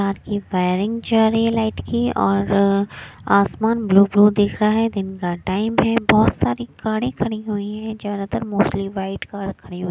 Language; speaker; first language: Hindi; non-native, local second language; Punjabi